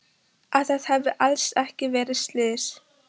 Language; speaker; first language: Icelandic; non-native, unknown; Polish